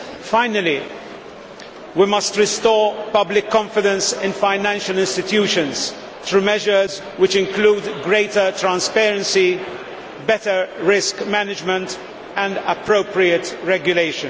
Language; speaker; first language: English; non-native, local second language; Maltese